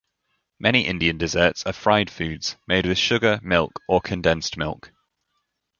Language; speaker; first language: English; native; English